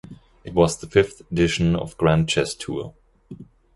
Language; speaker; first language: English; non-native, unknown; German